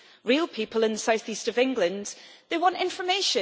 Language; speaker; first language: English; native; English